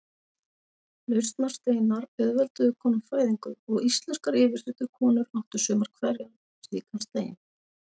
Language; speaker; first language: Icelandic; native; Icelandic